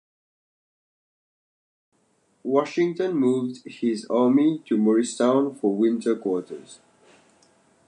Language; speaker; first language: English; native; English